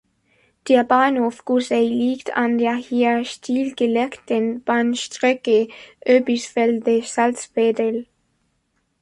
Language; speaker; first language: German; non-native, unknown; Spanish